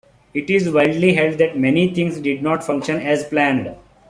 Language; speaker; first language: English; non-native, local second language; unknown